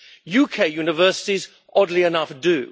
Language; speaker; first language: English; native; English